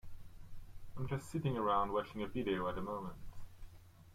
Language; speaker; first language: English; native; English